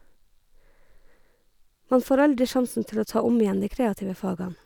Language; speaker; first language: Norwegian; native; Norwegian